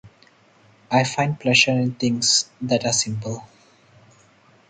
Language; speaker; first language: English; non-native, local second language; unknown